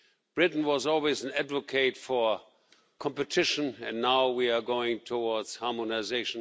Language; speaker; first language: English; non-native, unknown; German